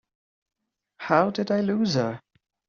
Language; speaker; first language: English; non-native, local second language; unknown